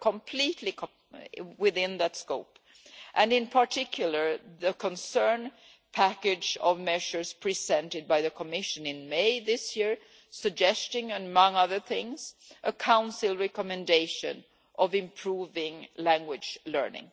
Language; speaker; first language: English; non-native, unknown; Swedish